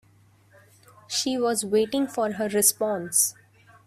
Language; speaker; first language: English; non-native, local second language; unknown